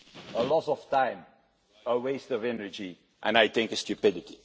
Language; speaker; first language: English; non-native, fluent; Dutch